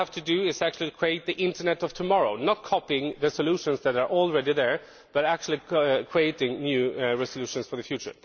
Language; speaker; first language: English; non-native, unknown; Swedish